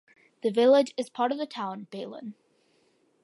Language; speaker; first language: English; early bilingual, other home language; Malayalam